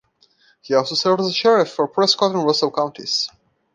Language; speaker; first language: English; non-native, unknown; Portuguese